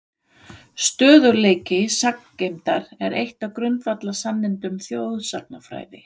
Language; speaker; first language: Icelandic; non-native, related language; Danish